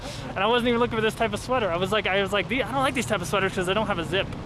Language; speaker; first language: English; native; English